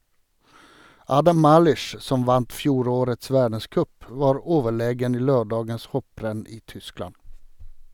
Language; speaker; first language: Norwegian; non-native, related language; Swedish